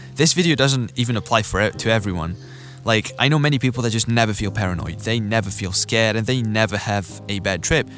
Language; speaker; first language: English; native; English